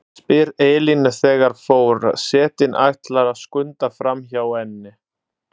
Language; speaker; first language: Icelandic; non-native, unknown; Italian